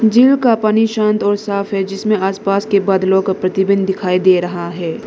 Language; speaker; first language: Hindi; non-native, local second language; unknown